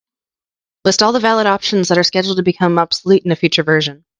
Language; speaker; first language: English; native; English